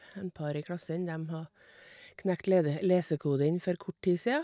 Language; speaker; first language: Norwegian; native; Norwegian